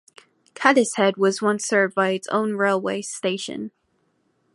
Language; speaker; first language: English; native; English